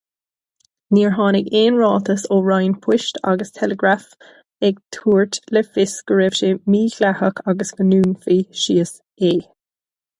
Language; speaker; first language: Irish; non-native, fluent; English